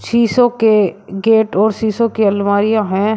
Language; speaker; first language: Hindi; native; Hindi